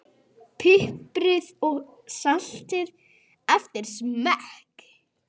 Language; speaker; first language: Icelandic; native; Icelandic